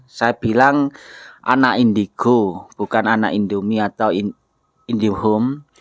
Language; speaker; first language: Indonesian; non-native, local second language; Javanese